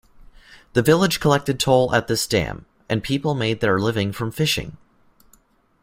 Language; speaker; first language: English; native; English